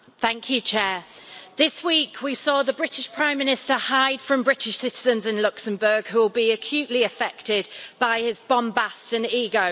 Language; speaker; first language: English; native; English